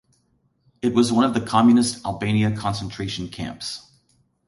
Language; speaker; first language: English; native; English